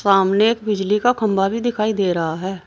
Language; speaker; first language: Hindi; native; Hindi